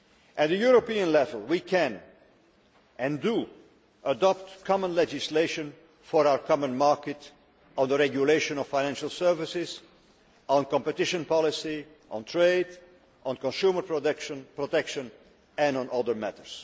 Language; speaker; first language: English; non-native, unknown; Dutch